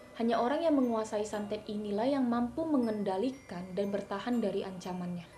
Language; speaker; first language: Indonesian; non-native, local second language; Hakka Chinese